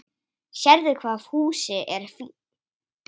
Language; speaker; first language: Icelandic; native; Icelandic